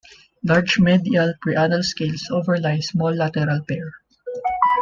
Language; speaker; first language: English; non-native, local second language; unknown